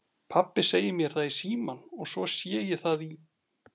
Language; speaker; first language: Icelandic; native; Icelandic